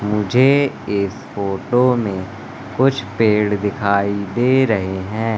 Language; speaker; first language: Hindi; native; Hindi